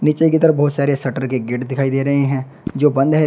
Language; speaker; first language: Hindi; native; Hindi